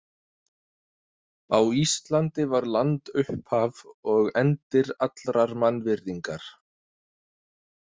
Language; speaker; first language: Icelandic; non-native, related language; Danish